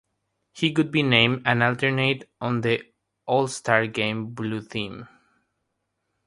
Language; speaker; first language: English; non-native, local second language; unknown